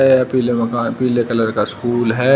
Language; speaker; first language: Hindi; native; Hindi